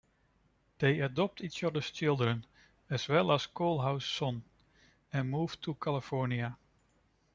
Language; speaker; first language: English; non-native, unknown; Dutch